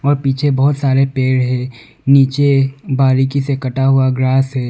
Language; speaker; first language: Hindi; non-native, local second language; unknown